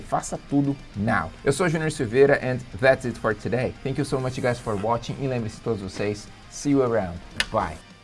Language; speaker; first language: English; non-native, fluent; Portuguese